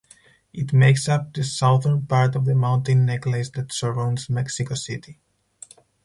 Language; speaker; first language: English; non-native, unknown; Spanish